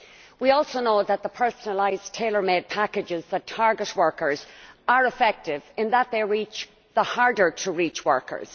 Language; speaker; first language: English; native; English